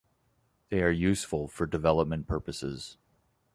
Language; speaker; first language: English; native; English